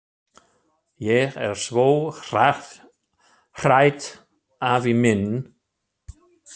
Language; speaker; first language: Icelandic; non-native, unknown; German